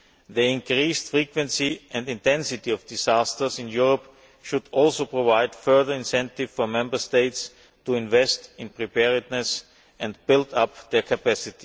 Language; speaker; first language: English; non-native, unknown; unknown